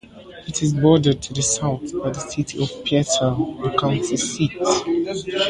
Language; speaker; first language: English; native; English